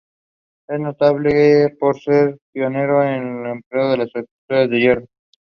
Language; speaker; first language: English; non-native, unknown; Spanish